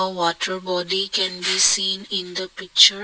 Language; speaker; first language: English; non-native, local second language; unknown